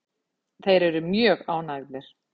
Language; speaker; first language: Icelandic; native; Icelandic